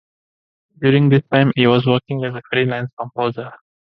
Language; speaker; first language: English; non-native, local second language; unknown